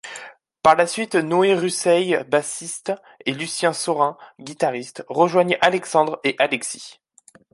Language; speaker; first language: French; native; French